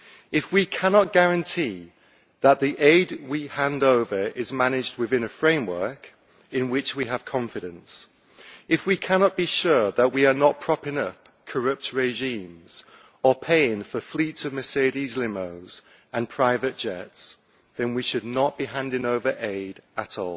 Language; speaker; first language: English; native; English